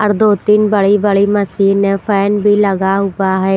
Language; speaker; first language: Hindi; non-native, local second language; Punjabi